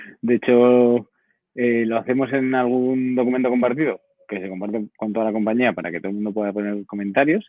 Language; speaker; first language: Spanish; native; Spanish